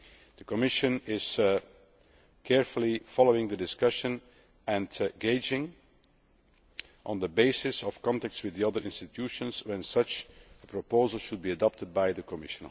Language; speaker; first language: English; non-native, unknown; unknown